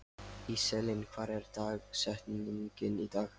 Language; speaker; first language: Icelandic; non-native, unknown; Lithuanian